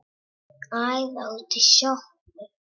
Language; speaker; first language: Icelandic; non-native, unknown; Czech